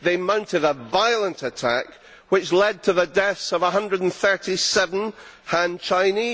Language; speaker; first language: English; native; English